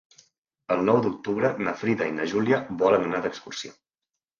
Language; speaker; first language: Catalan; native; Catalan